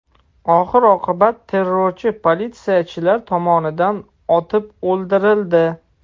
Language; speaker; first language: Uzbek; non-native, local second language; Russian